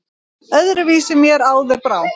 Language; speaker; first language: Icelandic; native; Icelandic